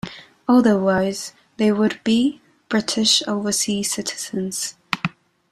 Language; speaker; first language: English; non-native, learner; Spanish